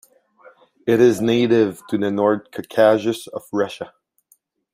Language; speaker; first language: English; non-native, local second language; French